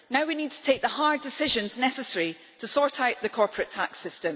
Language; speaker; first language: English; native; English